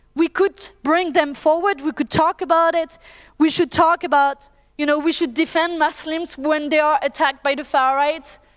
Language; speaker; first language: English; non-native, fluent; French